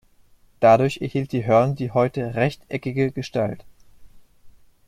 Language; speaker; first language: German; native; German